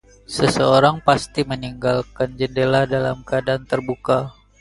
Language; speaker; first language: Indonesian; non-native, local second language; Minangkabau